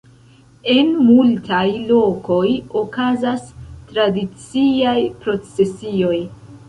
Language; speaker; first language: Esperanto; non-native, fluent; Central Kurdish